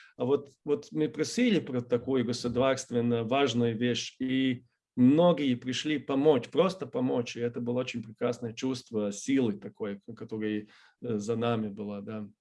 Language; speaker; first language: Russian; non-native, fluent; Latvian